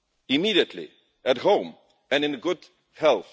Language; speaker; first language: English; non-native, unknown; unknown